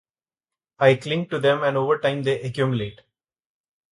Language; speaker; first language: English; non-native, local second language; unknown